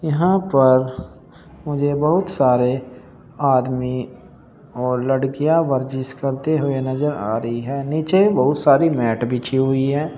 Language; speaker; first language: Hindi; native; Hindi